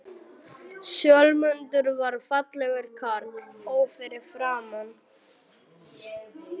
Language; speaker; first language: Icelandic; non-native, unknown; German